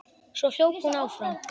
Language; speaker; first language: Icelandic; native; Icelandic